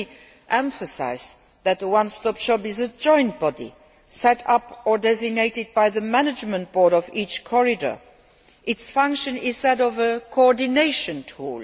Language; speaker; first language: English; non-native, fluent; Luxembourgish